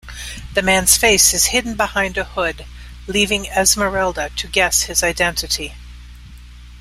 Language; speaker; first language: English; native; English